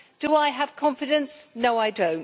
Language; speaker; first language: English; native; English